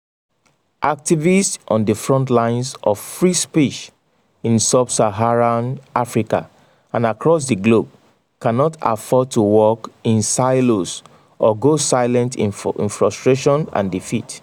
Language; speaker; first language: English; non-native, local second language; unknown